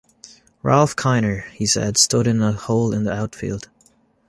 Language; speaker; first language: English; native; English